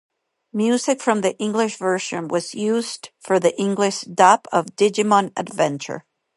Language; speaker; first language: English; non-native, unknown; Spanish